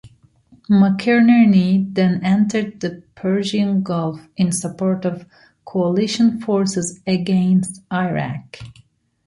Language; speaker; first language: English; native; English